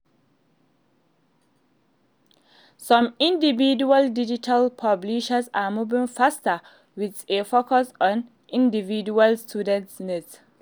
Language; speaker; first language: English; non-native, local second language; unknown